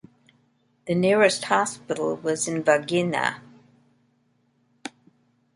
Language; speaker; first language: English; native; English